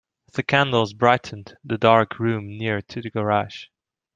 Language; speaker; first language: English; non-native, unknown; Dutch